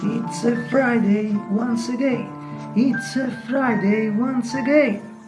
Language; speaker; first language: English; non-native, learner; Italian